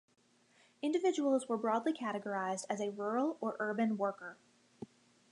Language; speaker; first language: English; native; English